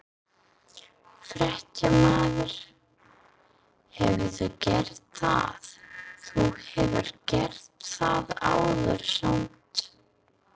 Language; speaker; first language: Icelandic; non-native, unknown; English